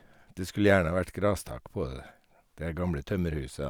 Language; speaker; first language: Norwegian; native; Norwegian